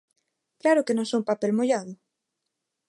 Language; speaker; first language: Galician; non-native, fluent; Spanish